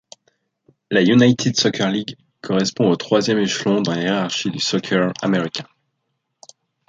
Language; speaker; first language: French; native; French